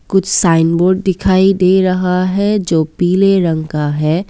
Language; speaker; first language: Hindi; non-native, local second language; Assamese